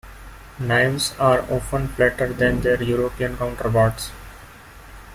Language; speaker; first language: English; non-native, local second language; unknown